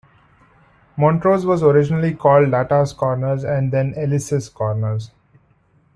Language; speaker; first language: English; non-native, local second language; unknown